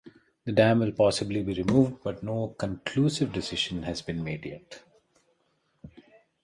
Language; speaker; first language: English; non-native, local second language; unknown